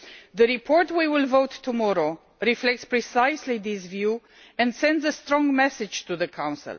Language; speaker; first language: English; non-native, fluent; Romanian